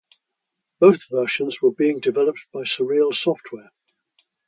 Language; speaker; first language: English; native; English